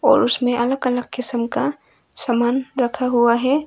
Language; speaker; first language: Hindi; non-native, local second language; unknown